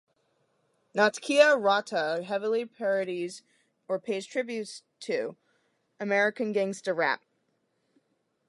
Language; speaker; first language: English; native; English